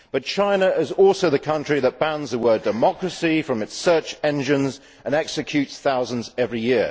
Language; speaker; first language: English; native; English